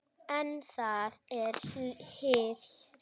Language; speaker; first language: Icelandic; native; Icelandic